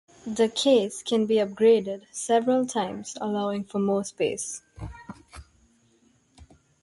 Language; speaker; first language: English; non-native, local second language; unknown